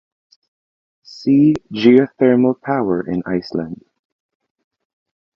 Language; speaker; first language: English; non-native, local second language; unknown